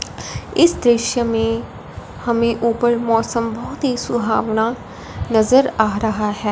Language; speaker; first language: Hindi; non-native, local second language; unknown